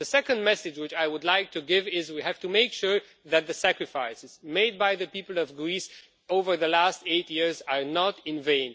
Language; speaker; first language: English; non-native, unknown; Romanian